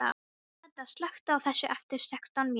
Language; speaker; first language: Icelandic; non-native, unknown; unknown